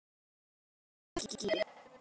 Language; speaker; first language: Icelandic; native; Icelandic